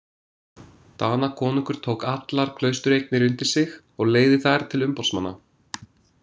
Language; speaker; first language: Icelandic; non-native, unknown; English